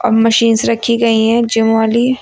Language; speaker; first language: Hindi; native; Hindi